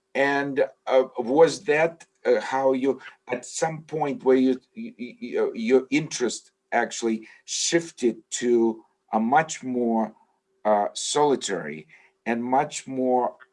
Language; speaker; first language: English; non-native, fluent; Russian